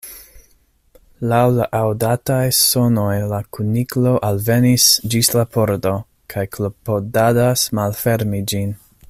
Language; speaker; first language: Esperanto; non-native, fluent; English